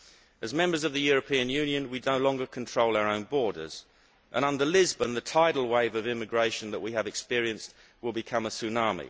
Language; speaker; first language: English; native; English